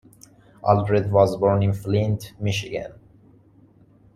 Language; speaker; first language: English; non-native, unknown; Persian